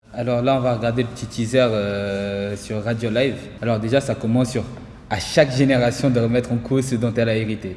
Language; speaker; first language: French; early bilingual, other home language; Portuguese